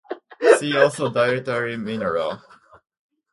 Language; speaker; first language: English; native; English